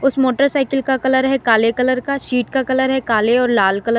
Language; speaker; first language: Hindi; native; Hindi